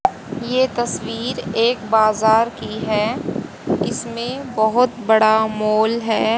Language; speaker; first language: Hindi; native; Hindi